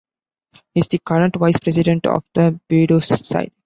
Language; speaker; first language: English; non-native, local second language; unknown